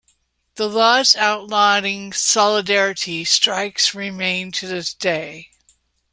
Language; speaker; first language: English; native; English